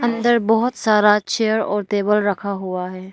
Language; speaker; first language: Hindi; non-native, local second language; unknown